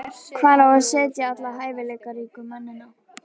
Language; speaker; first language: Icelandic; native; Icelandic